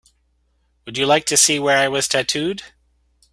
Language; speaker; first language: English; native; English